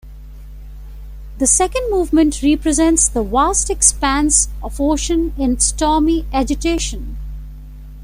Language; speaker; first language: English; non-native, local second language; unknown